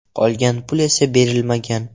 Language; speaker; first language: Uzbek; non-native, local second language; Russian